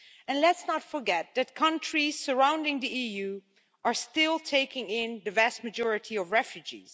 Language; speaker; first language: English; non-native, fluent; Dutch